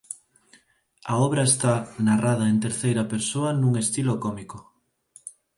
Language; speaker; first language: Galician; non-native, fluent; Spanish